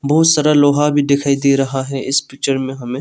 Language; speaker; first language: Hindi; non-native, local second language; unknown